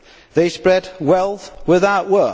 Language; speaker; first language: English; non-native, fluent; Dutch